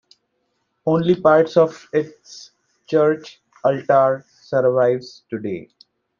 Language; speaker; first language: English; non-native, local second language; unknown